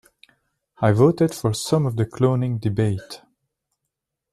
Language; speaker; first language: English; non-native, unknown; French